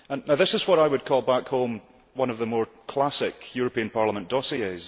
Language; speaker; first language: English; early bilingual, heritage; English